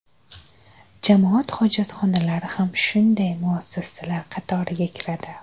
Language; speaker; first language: Uzbek; native; Uzbek